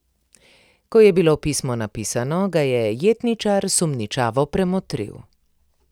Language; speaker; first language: Slovenian; native; Slovenian